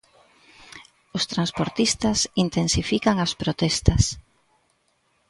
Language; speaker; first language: Galician; native; Galician